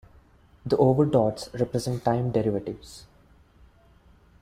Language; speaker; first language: English; non-native, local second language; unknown